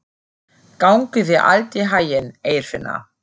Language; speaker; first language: Icelandic; non-native, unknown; German